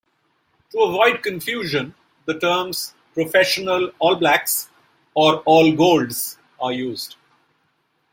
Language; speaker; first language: English; non-native, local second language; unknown